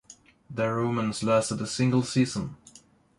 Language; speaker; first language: English; non-native, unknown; Swedish